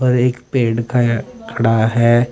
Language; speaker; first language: Hindi; native; Hindi